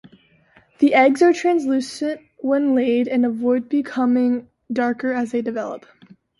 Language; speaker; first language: English; native; English